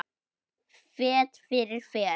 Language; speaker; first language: Icelandic; native; Icelandic